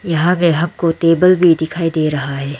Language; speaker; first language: Hindi; non-native, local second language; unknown